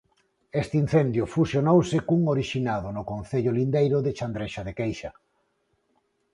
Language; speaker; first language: Galician; non-native, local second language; Spanish